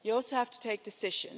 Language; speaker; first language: English; non-native, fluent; German